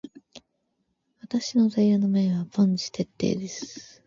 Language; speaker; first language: Japanese; native; Japanese